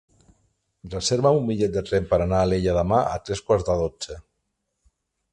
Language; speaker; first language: Catalan; non-native, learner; Spanish